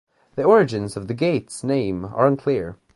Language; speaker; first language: English; native; English